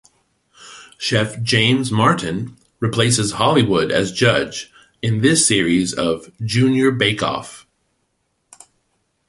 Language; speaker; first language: English; native; English